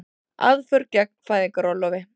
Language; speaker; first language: Icelandic; native; Icelandic